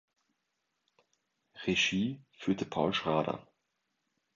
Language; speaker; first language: German; native; German